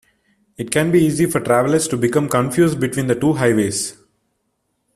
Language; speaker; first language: English; non-native, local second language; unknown